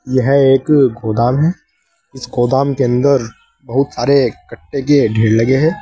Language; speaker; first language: Hindi; native; Hindi